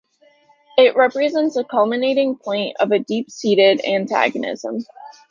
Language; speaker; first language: English; native; English